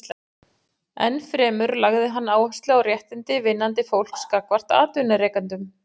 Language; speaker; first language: Icelandic; native; Icelandic